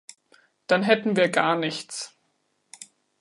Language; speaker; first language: German; native; German